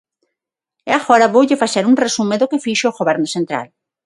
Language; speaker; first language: Galician; non-native, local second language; Spanish